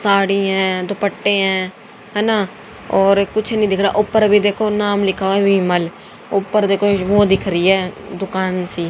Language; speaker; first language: Hindi; native; Hindi